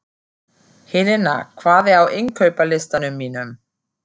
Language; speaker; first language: Icelandic; non-native, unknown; German